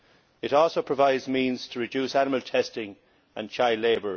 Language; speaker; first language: English; native; English